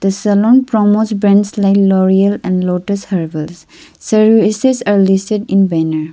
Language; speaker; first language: English; non-native, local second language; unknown